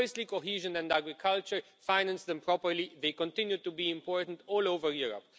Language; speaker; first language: English; non-native, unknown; Romanian